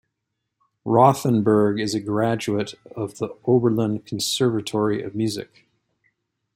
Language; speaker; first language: English; native; English